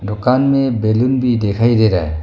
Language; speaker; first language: Hindi; non-native, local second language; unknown